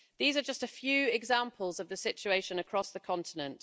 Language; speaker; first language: English; native; English